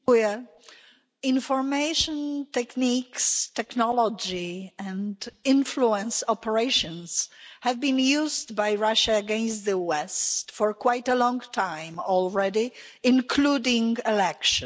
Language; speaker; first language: English; non-native, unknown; Polish